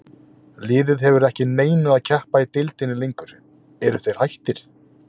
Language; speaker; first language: Icelandic; native; Icelandic